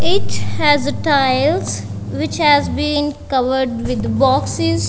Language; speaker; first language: English; non-native, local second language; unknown